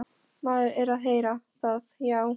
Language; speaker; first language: Icelandic; non-native, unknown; Polish